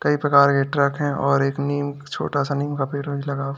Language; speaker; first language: Hindi; native; Hindi